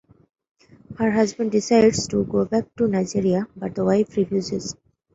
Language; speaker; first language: English; non-native, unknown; Bangla